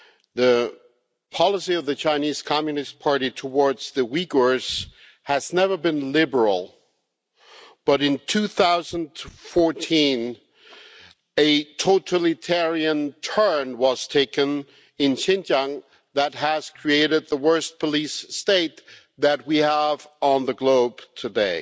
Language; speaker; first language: English; non-native, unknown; German